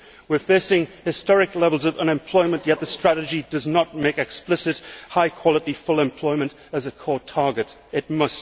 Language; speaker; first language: English; native; English